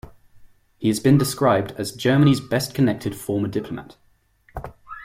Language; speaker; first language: English; non-native, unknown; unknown